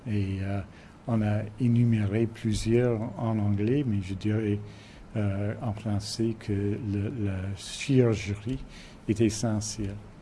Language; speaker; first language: French; non-native, fluent; English